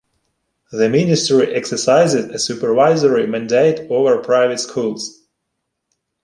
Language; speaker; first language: English; non-native, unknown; Ukrainian